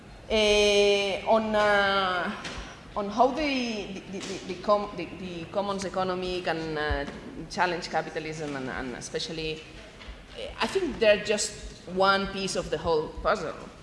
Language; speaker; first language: English; non-native, fluent; Spanish